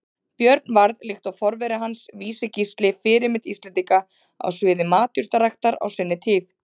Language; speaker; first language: Icelandic; native; Icelandic